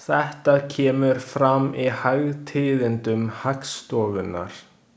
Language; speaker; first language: Icelandic; non-native, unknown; Chinese